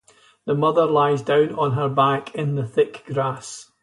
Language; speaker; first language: English; native; English